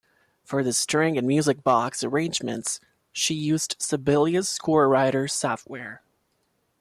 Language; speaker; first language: English; non-native, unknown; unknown